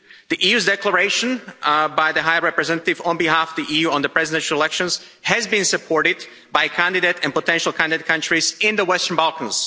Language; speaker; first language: English; non-native, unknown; Slovak